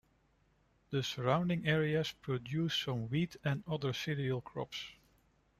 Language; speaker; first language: English; non-native, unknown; Dutch